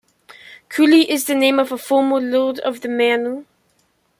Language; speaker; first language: English; native; English